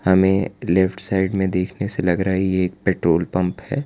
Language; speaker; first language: Hindi; non-native, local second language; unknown